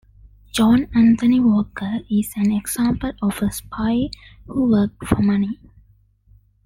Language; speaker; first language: English; non-native, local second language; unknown